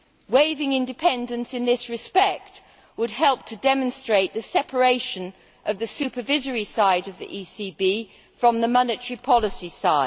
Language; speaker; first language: English; native; English